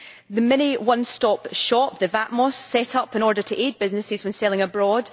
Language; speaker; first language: English; native; English